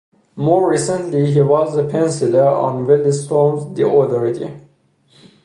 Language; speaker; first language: English; non-native, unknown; Persian